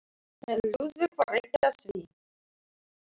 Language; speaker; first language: Icelandic; non-native, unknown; Russian